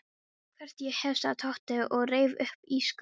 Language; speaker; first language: Icelandic; non-native, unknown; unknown